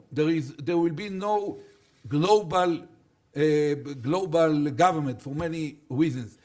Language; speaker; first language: English; non-native, fluent; Hebrew